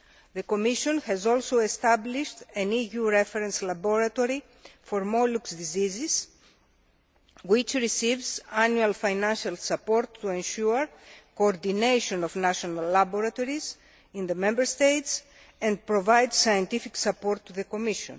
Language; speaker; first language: English; non-native, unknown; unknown